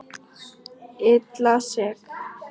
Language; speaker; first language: Icelandic; non-native, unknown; Polish